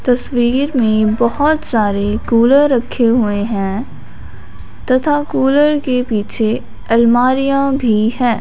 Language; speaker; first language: Hindi; non-native, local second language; Punjabi